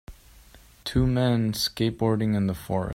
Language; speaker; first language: English; native; English